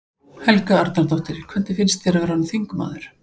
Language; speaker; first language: Icelandic; native; Icelandic